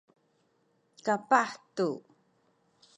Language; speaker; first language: Sakizaya; non-native, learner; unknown